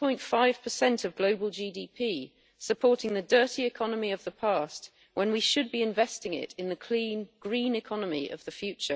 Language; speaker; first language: English; native; English